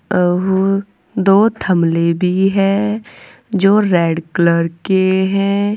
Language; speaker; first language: Hindi; native; Hindi